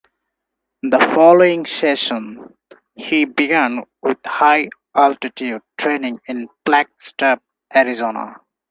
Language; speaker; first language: English; non-native, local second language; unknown